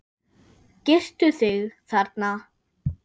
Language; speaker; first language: Icelandic; non-native, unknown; German